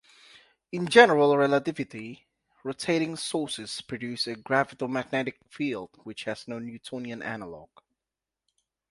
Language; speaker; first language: English; native; English